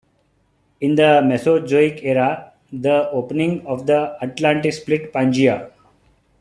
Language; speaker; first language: English; non-native, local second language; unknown